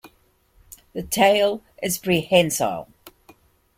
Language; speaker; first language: English; native; English